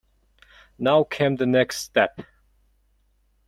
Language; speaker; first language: English; non-native, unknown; Mongolian